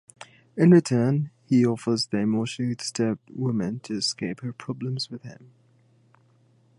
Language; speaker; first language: English; native; English